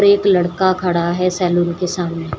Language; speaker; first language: Hindi; native; Hindi